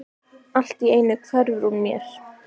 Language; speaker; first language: Icelandic; native; Icelandic